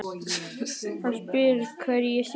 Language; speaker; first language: Icelandic; native; Icelandic